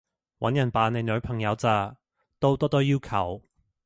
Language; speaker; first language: Cantonese; non-native, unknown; English